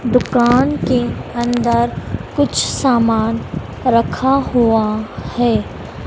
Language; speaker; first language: Hindi; native; Hindi